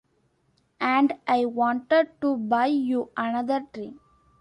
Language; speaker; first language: English; non-native, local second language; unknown